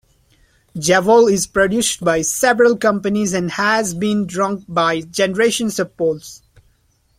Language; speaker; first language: English; non-native, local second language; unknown